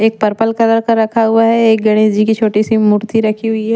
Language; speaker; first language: Hindi; non-native, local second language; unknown